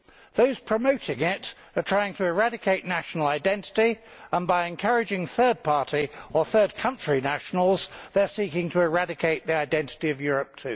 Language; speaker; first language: English; native; English